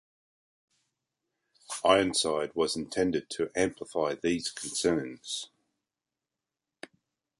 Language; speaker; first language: English; native; English